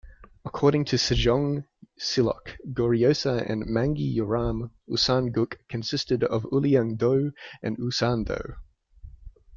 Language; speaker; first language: English; native; English